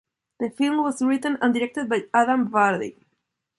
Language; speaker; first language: English; non-native, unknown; Spanish